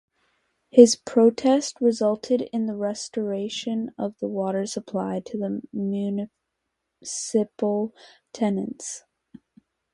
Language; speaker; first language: English; native; English